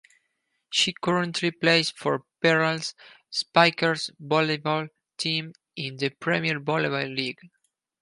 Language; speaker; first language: English; non-native, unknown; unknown